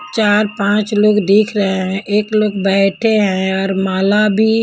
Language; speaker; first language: Hindi; non-native, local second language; Punjabi